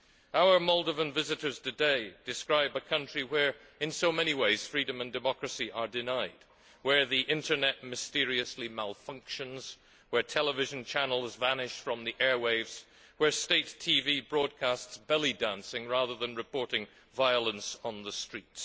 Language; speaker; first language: English; native; English